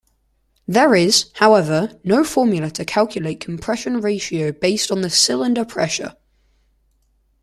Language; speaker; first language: English; native; English